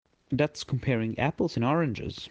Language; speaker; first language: English; non-native, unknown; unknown